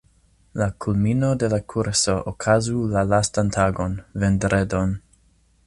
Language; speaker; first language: Esperanto; non-native, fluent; English